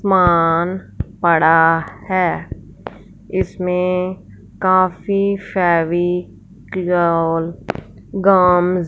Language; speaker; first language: Hindi; non-native, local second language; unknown